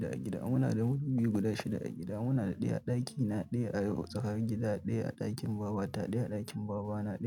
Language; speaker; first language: Hausa; native; Hausa